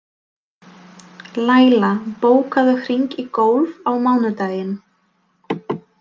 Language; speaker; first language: Icelandic; non-native, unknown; Polish